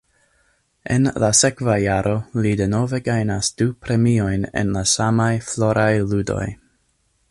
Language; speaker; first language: Esperanto; non-native, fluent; English